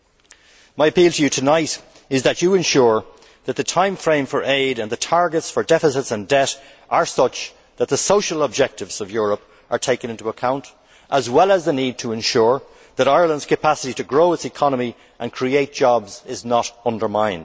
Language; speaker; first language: English; native; English